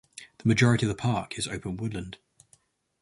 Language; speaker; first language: English; native; English